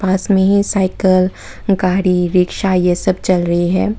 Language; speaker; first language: Hindi; non-native, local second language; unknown